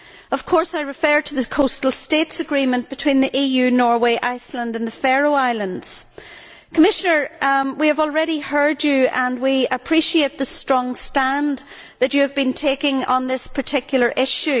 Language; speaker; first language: English; native; English